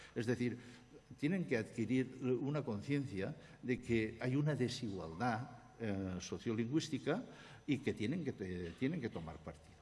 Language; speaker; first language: Spanish; non-native, local second language; Catalan